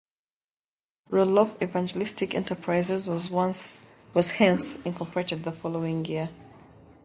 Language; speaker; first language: English; native; English